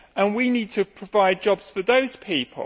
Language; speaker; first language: English; native; English